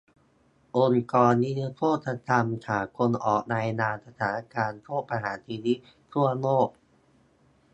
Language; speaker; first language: Thai; native; Thai